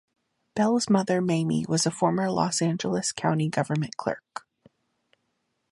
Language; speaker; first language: English; native; English